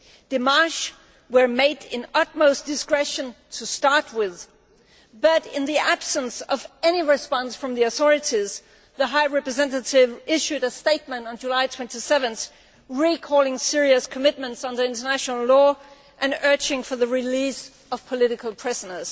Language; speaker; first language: English; non-native, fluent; Danish